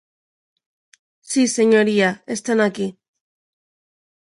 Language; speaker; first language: Galician; non-native, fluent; Spanish